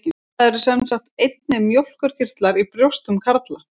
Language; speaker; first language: Icelandic; native; Icelandic